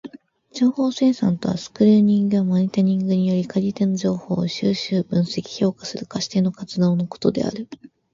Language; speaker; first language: Japanese; native; Japanese